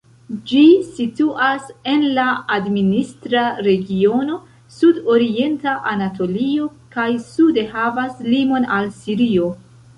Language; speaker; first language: Esperanto; non-native, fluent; Central Kurdish